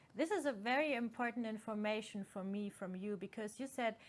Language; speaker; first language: English; non-native, fluent; German